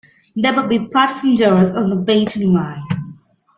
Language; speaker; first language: English; native; English